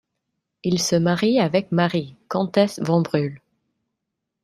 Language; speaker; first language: French; non-native, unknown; English